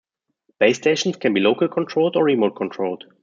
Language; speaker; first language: English; non-native, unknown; German